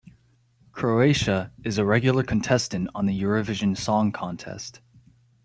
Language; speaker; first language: English; native; English